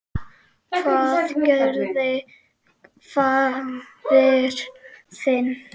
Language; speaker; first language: Icelandic; non-native, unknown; Czech